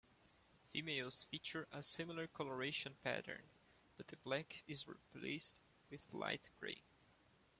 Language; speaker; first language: English; non-native, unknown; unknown